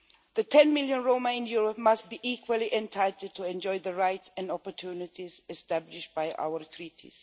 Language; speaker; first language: English; non-native, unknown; Swedish